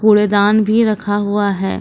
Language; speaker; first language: Hindi; native; Hindi